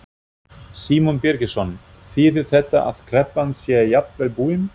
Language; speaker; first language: Icelandic; non-native, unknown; German